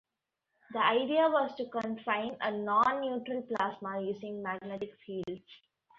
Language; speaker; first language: English; non-native, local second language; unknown